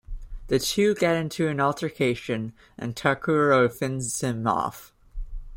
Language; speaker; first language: English; native; English